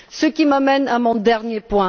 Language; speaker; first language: French; non-native, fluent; Bulgarian